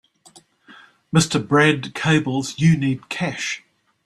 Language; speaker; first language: English; native; English